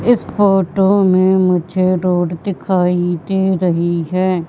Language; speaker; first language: Hindi; native; Hindi